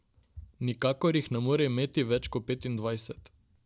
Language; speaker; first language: Slovenian; non-native, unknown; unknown